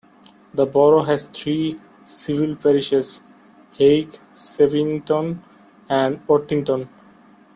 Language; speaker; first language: English; non-native, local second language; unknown